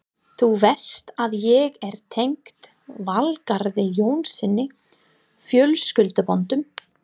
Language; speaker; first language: Icelandic; non-native, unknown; English